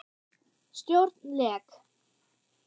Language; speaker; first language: Icelandic; non-native, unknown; German